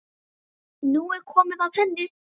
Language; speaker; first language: Icelandic; native; Icelandic